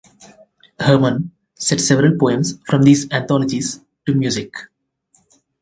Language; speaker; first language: English; non-native, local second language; Telugu